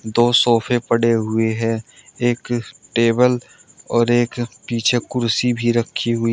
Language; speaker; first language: Hindi; native; Hindi